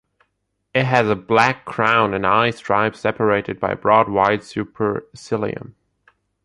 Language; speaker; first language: English; non-native, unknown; German